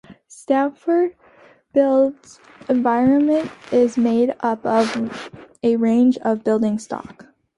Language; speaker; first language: English; native; English